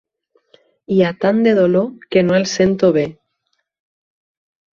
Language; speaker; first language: Catalan; native; Catalan